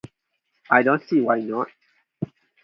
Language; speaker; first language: English; non-native, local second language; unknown